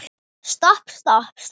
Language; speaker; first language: Icelandic; non-native, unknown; Thai